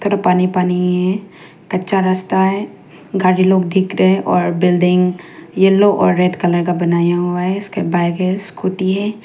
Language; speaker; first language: Hindi; non-native, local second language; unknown